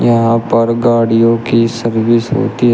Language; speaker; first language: Hindi; native; Hindi